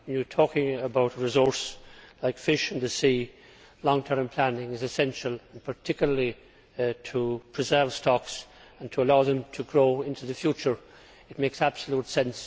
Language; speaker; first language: English; native; English